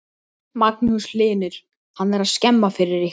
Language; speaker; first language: Icelandic; native; Icelandic